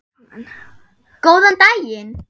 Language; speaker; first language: Icelandic; non-native, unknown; German